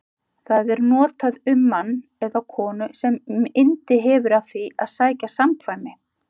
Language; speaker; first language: Icelandic; native; Icelandic